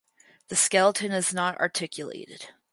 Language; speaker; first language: English; native; English